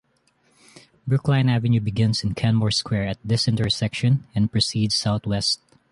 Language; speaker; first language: English; non-native, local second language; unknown